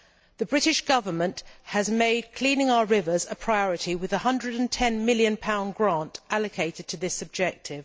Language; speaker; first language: English; native; English